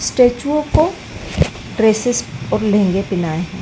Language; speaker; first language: Hindi; native; Hindi